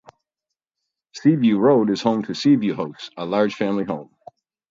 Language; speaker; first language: English; native; English